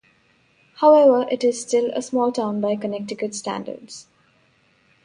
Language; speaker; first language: English; non-native, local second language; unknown